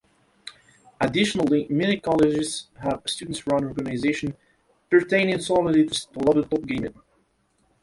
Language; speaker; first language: English; native; English